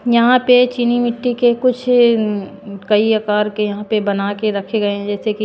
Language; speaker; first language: Hindi; non-native, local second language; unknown